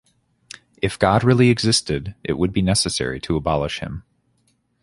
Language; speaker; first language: English; native; English